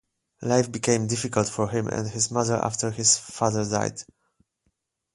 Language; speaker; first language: English; non-native, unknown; Polish